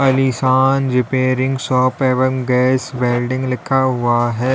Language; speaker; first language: Hindi; native; Hindi